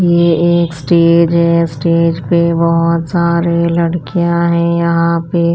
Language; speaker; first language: Hindi; non-native, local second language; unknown